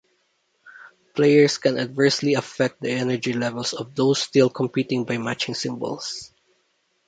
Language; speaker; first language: English; non-native, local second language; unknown